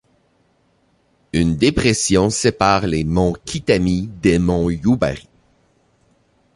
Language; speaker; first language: French; native; French